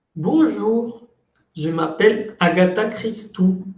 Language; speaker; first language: French; non-native, fluent; Spanish